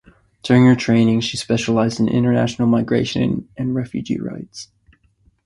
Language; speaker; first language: English; native; English